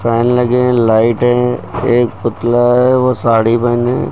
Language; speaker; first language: Hindi; native; Hindi